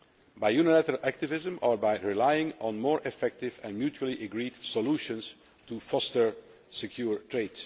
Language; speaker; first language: English; non-native, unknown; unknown